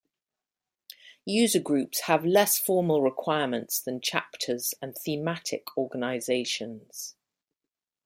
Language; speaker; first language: English; native; English